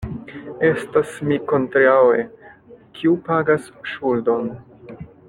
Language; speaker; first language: Esperanto; non-native, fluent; French